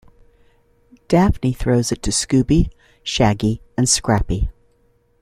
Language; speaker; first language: English; native; English